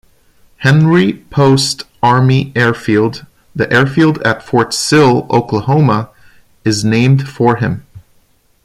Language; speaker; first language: English; non-native, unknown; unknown